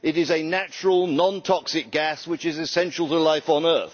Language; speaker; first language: English; native; English